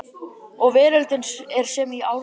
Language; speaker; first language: Icelandic; native; Icelandic